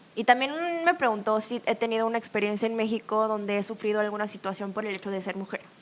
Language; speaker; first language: Spanish; early bilingual, other home language; Korean